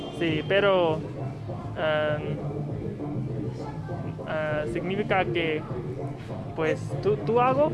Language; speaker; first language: Spanish; non-native, learner; English